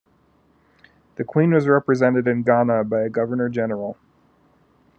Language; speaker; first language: English; native; English